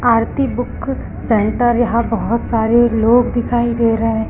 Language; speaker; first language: Hindi; native; Hindi